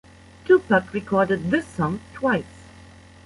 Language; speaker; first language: English; non-native, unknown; German